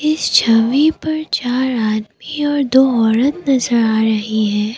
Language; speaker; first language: Hindi; non-native, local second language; Assamese